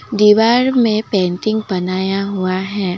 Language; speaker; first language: Hindi; non-native, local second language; Assamese